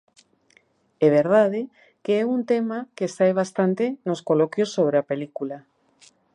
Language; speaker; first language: Galician; native; Galician